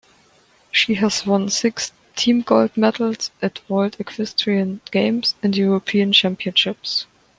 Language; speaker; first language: English; non-native, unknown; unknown